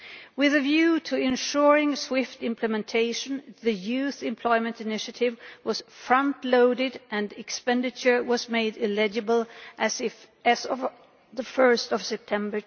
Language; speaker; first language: English; non-native, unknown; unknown